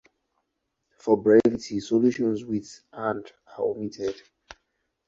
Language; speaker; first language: English; non-native, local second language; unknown